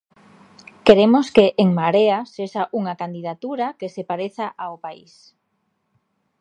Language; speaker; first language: Galician; native; Galician